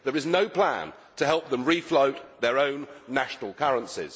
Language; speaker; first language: English; native; English